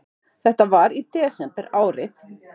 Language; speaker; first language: Icelandic; native; Icelandic